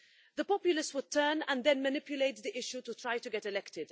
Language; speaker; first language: English; non-native, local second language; Maltese